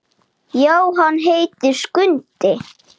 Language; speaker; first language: Icelandic; native; Icelandic